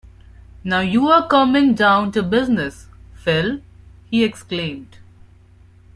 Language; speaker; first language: English; non-native, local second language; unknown